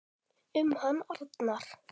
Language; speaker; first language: Icelandic; native; Icelandic